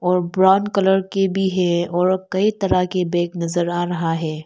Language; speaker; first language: Hindi; non-native, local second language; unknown